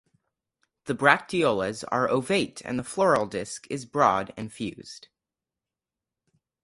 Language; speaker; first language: English; native; English